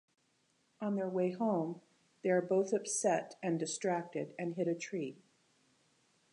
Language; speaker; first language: English; native; English